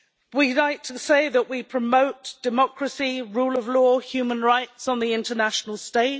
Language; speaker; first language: English; native; English